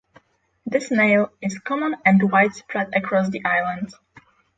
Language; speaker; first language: English; non-native, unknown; Polish